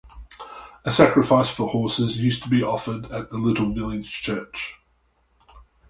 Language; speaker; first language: English; native; English